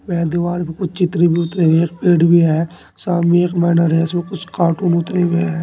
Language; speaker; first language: Hindi; native; Hindi